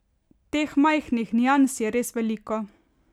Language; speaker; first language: Slovenian; native; Slovenian